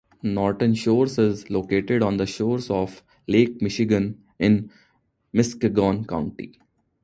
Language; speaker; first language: English; non-native, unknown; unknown